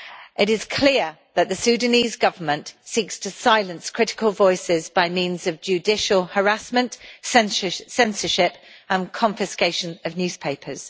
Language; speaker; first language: English; native; English